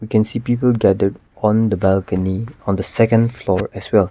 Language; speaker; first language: English; non-native, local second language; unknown